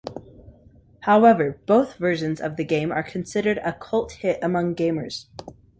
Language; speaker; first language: English; native; English